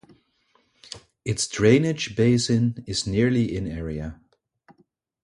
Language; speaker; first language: English; non-native, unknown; Dutch